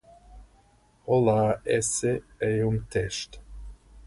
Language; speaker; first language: Portuguese; non-native, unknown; English